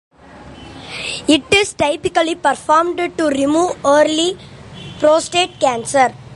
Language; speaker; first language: English; non-native, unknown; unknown